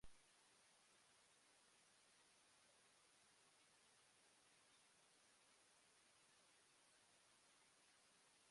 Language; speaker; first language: English; native; English